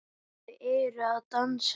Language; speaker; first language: Icelandic; native; Icelandic